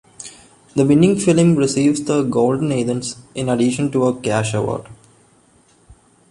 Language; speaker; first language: English; non-native, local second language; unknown